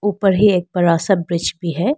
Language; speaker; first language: Hindi; non-native, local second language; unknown